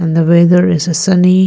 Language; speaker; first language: English; non-native, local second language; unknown